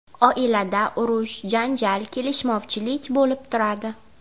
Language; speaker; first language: Uzbek; native; Uzbek